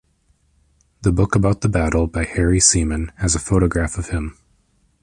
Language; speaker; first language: English; native; English